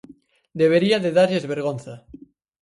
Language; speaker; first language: Galician; native; Galician